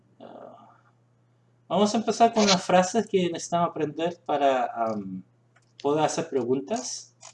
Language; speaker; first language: Spanish; early bilingual, other home language; Korean